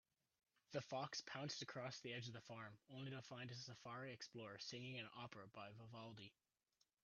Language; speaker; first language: English; native; English